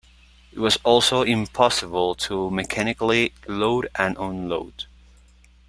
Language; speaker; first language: English; non-native, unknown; Spanish